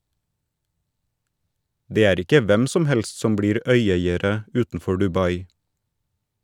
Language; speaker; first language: Norwegian; native; Norwegian